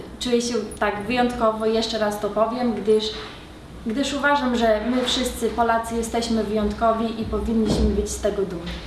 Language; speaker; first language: Polish; native; Polish